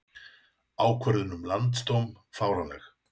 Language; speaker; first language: Icelandic; native; Icelandic